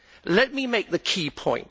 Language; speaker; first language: English; native; English